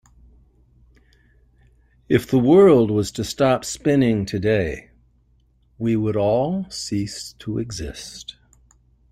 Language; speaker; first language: English; native; English